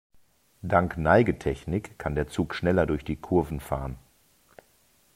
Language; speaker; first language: German; native; German